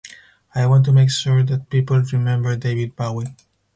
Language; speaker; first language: English; non-native, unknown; Spanish